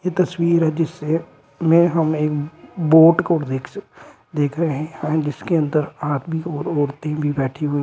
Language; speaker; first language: Hindi; native; Hindi